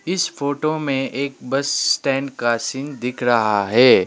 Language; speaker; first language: Hindi; non-native, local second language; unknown